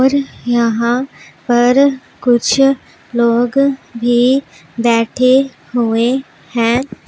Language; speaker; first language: Hindi; non-native, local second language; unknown